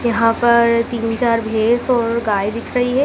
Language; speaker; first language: Hindi; native; Hindi